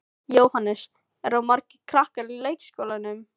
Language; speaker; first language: Icelandic; non-native, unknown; Filipino